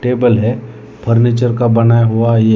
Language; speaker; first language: Hindi; non-native, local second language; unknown